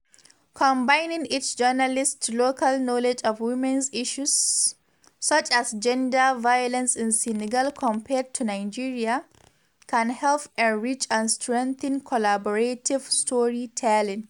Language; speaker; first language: English; non-native, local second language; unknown